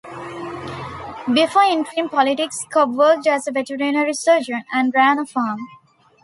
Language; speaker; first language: English; non-native, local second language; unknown